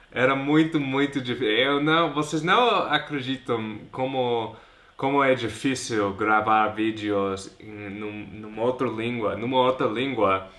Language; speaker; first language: Portuguese; non-native, fluent; English